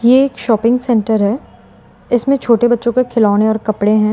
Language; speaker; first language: Hindi; non-native, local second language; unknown